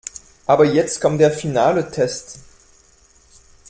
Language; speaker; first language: German; non-native, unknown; French